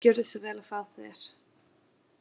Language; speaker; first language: Icelandic; non-native, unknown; English